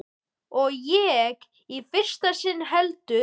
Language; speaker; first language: Icelandic; native; Icelandic